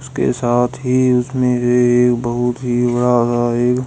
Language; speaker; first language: Hindi; native; Hindi